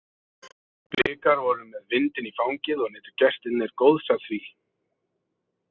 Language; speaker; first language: Icelandic; native; Icelandic